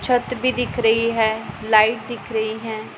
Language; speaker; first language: Hindi; non-native, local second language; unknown